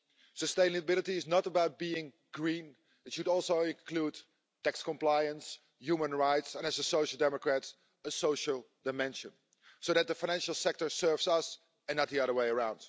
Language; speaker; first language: English; non-native, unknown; Dutch